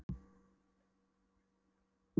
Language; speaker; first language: Icelandic; non-native, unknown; Polish